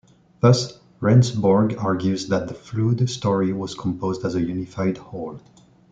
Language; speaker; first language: English; non-native, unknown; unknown